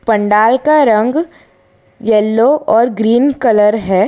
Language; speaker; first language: Hindi; non-native, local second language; Gujarati